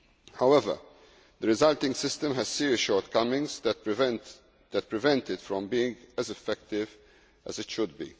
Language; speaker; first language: English; non-native, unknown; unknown